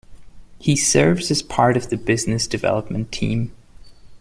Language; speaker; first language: English; non-native, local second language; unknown